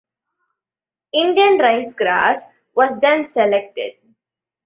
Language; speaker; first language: English; non-native, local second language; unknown